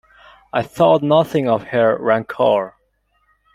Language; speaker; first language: English; non-native, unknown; Mongolian